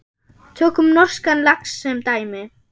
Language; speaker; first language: Icelandic; non-native, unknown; German